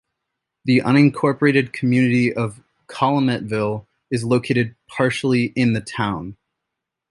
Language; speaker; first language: English; native; English